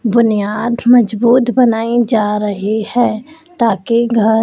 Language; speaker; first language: Hindi; native; Hindi